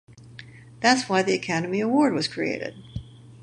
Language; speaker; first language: English; native; English